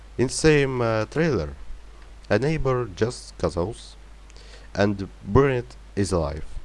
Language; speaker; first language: English; non-native, learner; Russian